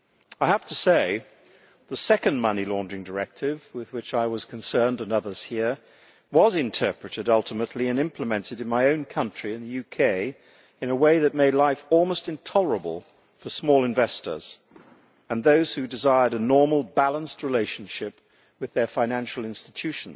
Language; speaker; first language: English; native; English